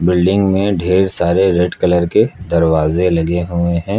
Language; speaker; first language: Hindi; native; Hindi